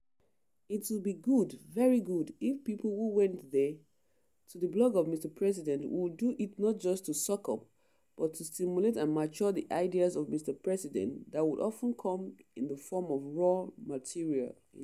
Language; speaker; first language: English; non-native, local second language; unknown